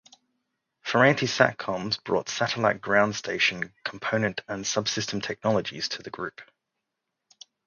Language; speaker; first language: English; native; English